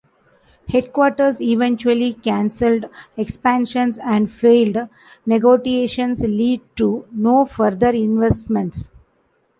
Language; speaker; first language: English; non-native, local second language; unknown